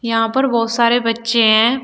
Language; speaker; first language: Hindi; native; Hindi